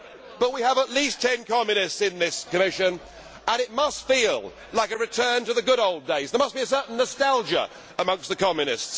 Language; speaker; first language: English; native; English